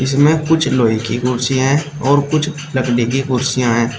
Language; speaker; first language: Hindi; native; Hindi